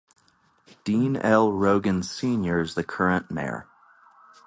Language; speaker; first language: English; native; English